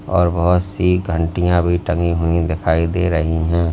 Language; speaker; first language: Hindi; native; Hindi